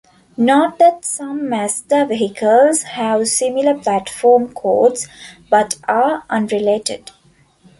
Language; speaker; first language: English; non-native, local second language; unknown